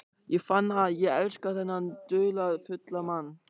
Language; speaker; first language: Icelandic; non-native, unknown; German